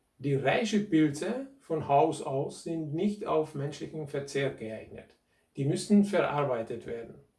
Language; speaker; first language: German; non-native, fluent; Hungarian